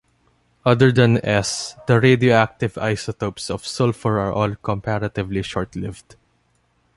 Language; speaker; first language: English; non-native, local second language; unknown